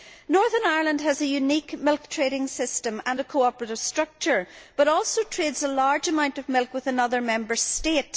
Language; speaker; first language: English; native; English